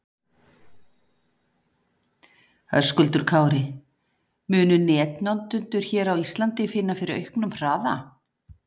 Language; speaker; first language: Icelandic; native; Icelandic